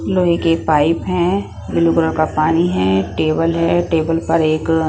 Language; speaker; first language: Hindi; non-native, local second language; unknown